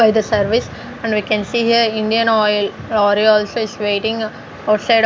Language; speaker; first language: English; non-native, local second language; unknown